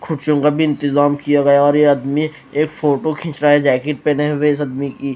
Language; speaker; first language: Hindi; non-native, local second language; Punjabi